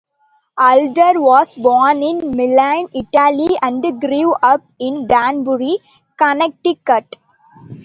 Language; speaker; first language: English; non-native, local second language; Tamil